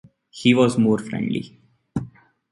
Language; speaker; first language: English; non-native, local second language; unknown